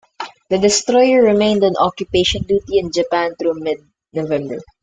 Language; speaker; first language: English; non-native, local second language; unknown